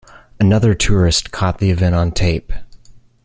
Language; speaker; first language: English; native; English